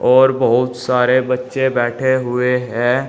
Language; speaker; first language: Hindi; native; Hindi